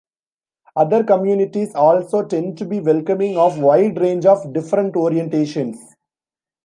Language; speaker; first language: English; non-native, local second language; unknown